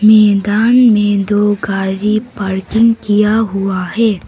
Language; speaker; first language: Hindi; non-native, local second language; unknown